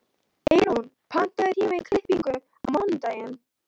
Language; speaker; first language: Icelandic; non-native, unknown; Polish